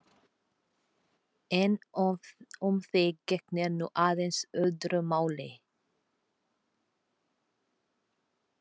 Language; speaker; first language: Icelandic; non-native, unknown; Filipino